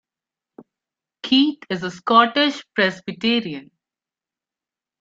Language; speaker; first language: English; non-native, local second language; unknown